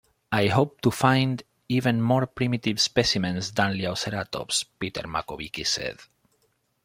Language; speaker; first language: English; non-native, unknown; Spanish